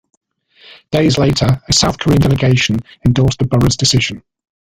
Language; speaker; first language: English; native; English